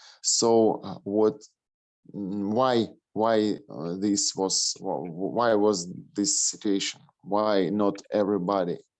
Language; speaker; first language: English; non-native, learner; Russian